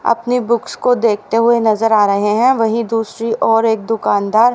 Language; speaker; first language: Hindi; native; Hindi